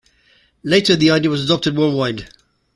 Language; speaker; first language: English; native; English